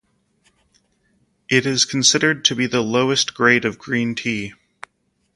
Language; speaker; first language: English; native; English